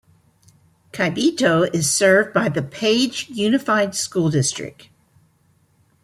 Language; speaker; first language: English; native; English